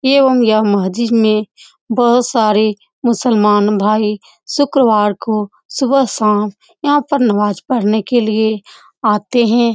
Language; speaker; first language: Hindi; native; Hindi